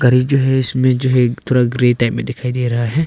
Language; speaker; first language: Hindi; non-native, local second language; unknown